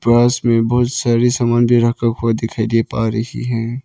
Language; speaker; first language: Hindi; non-native, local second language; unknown